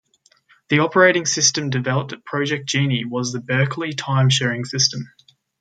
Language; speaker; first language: English; native; English